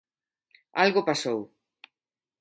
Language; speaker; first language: Galician; non-native, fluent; Spanish